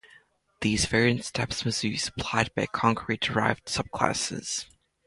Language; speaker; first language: English; non-native, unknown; Latvian